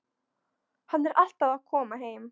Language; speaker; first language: Icelandic; non-native, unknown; Polish